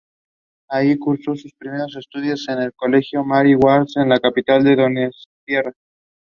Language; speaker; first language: English; non-native, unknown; Spanish